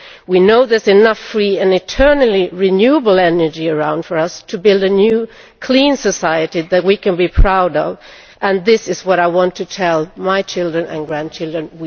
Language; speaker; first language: English; non-native, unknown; Swedish